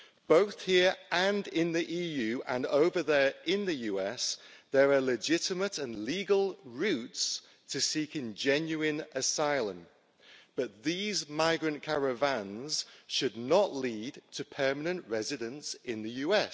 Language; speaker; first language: English; native; English